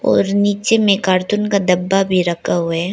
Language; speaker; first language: Hindi; early bilingual, other home language; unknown